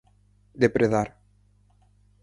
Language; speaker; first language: Galician; native; Galician